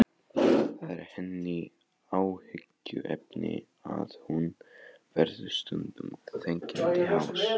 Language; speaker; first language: Icelandic; non-native, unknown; Polish